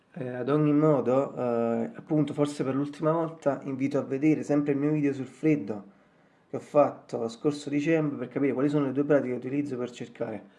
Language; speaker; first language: Italian; native; Italian